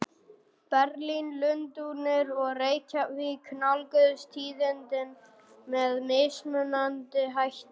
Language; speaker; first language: Icelandic; non-native, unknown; German